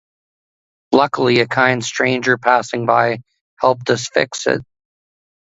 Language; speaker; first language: English; native; English